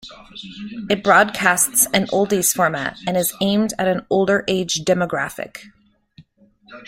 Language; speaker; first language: English; native; English